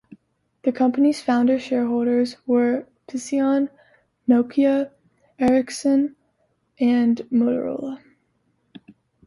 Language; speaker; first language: English; native; English